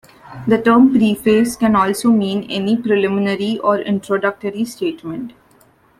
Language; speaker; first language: English; non-native, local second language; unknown